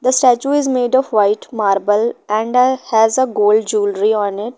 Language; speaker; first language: English; non-native, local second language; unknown